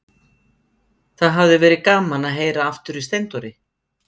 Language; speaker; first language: Icelandic; native; Icelandic